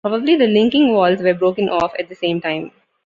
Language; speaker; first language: English; non-native, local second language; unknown